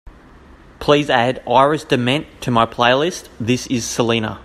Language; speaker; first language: English; native; English